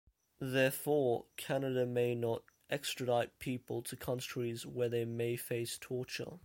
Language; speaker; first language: English; native; English